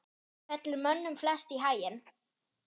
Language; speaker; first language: Icelandic; non-native, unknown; German